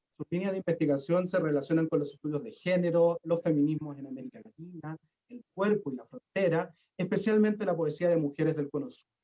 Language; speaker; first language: Spanish; native; Spanish